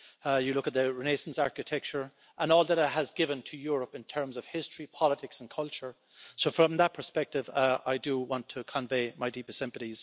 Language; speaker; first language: English; native; English